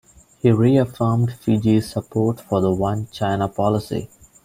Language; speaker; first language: English; non-native, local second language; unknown